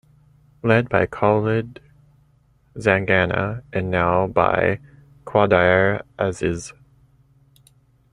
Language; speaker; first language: English; native; English